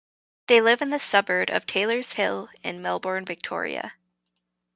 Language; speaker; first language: English; native; English